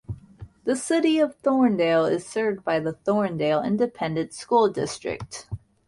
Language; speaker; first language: English; native; English